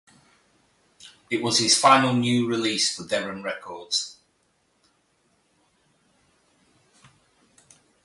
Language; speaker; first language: English; native; English